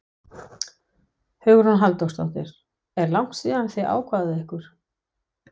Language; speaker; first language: Icelandic; non-native, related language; Danish